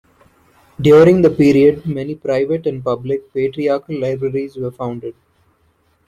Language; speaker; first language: English; non-native, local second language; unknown